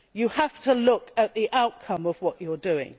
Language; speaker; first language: English; native; English